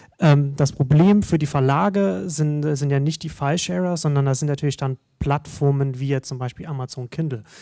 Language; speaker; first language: German; native; German